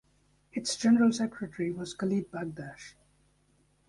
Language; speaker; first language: English; native; English